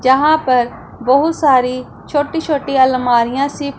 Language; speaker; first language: Hindi; non-native, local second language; Punjabi